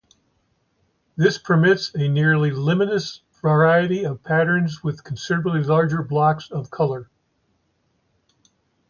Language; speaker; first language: English; native; English